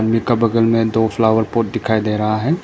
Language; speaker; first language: Hindi; early bilingual, other home language; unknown